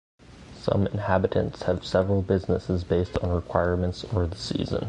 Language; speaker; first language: English; native; English